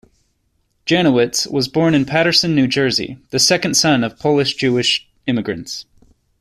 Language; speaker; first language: English; native; English